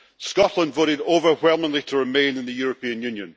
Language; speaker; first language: English; native; English